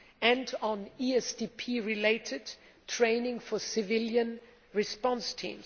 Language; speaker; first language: English; non-native, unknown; German